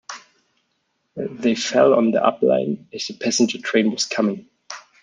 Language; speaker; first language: English; non-native, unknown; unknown